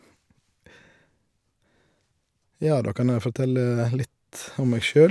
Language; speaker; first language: Norwegian; native; Norwegian